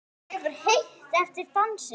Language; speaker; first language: Icelandic; native; Icelandic